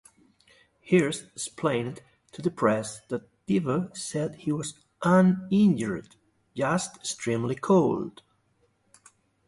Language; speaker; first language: English; non-native, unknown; Galician